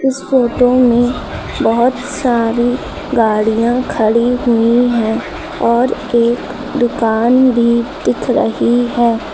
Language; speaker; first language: Hindi; native; Hindi